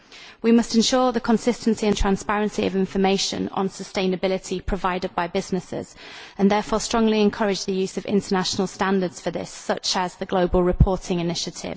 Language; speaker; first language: English; native; English